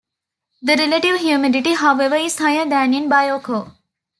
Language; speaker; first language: English; non-native, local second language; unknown